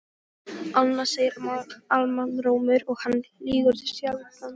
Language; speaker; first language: Icelandic; non-native, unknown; Polish